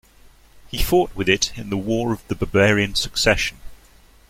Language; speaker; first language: English; native; English